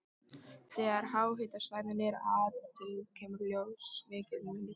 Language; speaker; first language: Icelandic; native; Icelandic